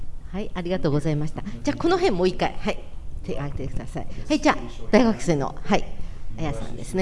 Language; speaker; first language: Japanese; non-native, fluent; Chinese